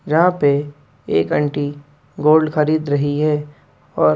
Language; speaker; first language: Hindi; native; Hindi